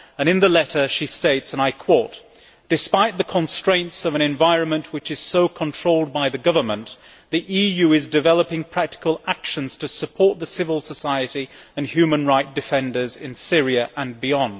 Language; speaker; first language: English; native; English